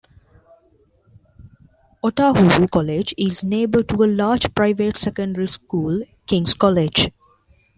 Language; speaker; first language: English; non-native, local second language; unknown